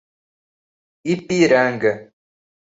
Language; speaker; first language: Portuguese; native; Portuguese